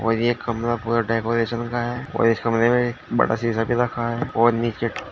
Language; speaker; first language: Hindi; native; Hindi